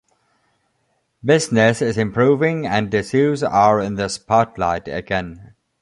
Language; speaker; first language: English; non-native, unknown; German